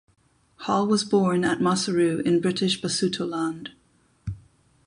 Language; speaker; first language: English; non-native, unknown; German